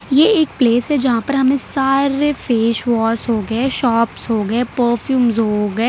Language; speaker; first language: Hindi; non-native, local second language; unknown